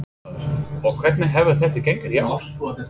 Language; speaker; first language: Icelandic; non-native, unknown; English